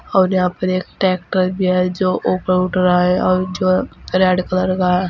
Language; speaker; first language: Hindi; native; Hindi